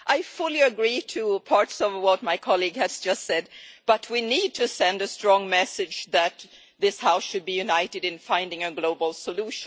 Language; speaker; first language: English; non-native, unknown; Swedish